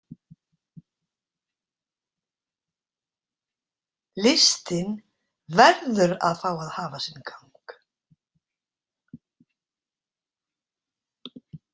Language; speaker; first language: Icelandic; native; Icelandic